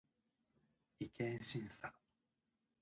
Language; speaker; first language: Japanese; native; Japanese